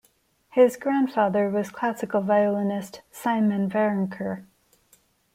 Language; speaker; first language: English; non-native, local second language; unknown